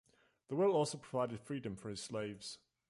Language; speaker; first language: English; native; English